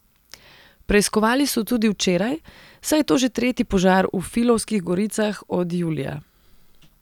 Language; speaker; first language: Slovenian; non-native, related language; Serbian